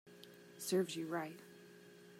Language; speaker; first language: English; native; English